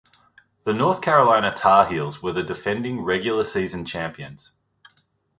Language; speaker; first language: English; native; English